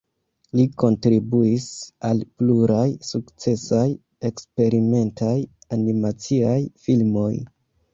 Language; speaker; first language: Esperanto; non-native, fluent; Kinyarwanda